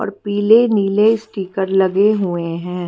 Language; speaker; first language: Hindi; native; Hindi